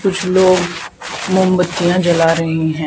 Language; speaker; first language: Hindi; native; Hindi